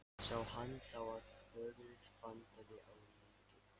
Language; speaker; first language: Icelandic; non-native, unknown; Lithuanian